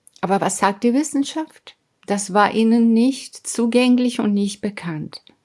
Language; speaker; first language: German; non-native, fluent; Spanish